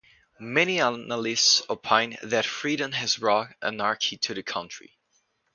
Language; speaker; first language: English; non-native, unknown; Portuguese